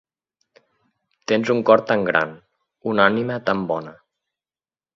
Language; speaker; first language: Catalan; native; Catalan